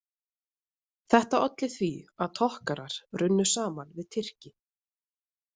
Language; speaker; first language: Icelandic; native; Icelandic